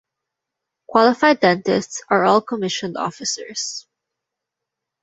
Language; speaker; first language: English; non-native, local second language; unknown